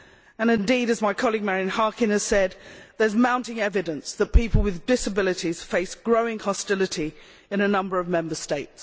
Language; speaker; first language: English; native; English